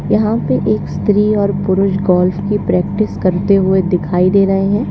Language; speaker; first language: Hindi; native; Hindi